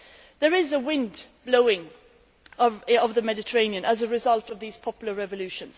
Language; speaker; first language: English; non-native, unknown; Swedish